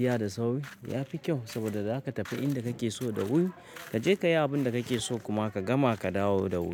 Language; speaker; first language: Hausa; native; Hausa